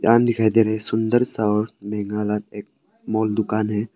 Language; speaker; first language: Hindi; non-native, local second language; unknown